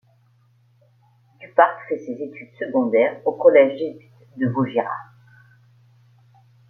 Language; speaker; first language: French; native; French